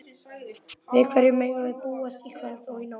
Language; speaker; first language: Icelandic; native; Icelandic